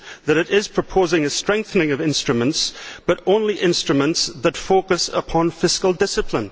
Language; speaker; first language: English; native; English